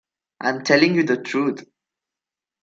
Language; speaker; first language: English; non-native, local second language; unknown